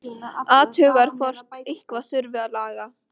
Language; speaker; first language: Icelandic; native; Icelandic